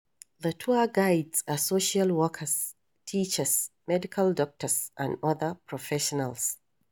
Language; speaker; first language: English; non-native, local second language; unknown